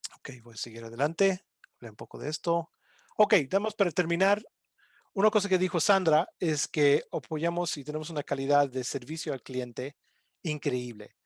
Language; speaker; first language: Spanish; non-native, fluent; English